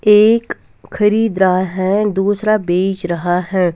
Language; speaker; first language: Hindi; non-native, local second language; Punjabi